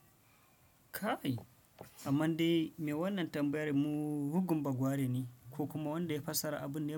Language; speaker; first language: Hausa; non-native, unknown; Fula